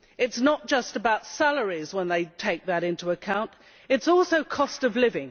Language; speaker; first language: English; native; English